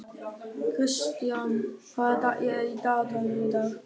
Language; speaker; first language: Icelandic; non-native, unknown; German